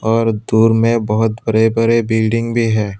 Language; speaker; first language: Hindi; non-native, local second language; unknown